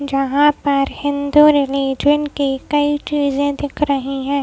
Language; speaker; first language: Hindi; native; Hindi